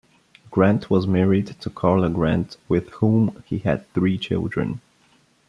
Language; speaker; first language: English; non-native, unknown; Bulgarian